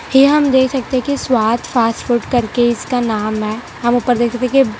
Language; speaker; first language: Hindi; non-native, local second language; Gujarati